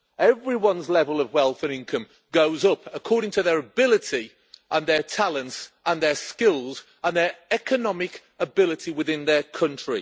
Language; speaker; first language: English; native; English